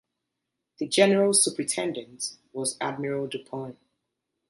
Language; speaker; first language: English; native; English